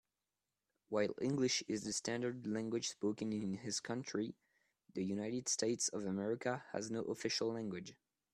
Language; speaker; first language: English; non-native, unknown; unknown